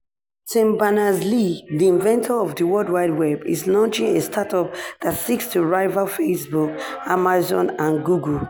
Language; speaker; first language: English; non-native, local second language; Yoruba